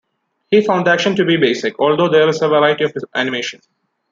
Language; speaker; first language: English; non-native, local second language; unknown